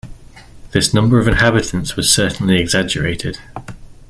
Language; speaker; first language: English; native; English